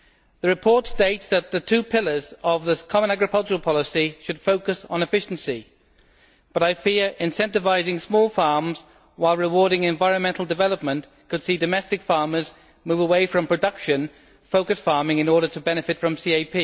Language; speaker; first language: English; native; English